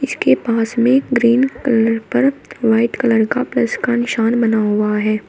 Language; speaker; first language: Hindi; native; Hindi